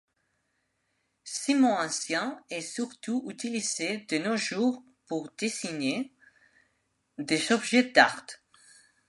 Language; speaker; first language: French; non-native, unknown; Spanish